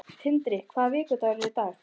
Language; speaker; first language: Icelandic; native; Icelandic